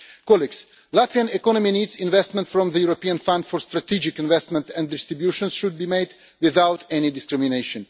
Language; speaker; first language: English; non-native, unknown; Russian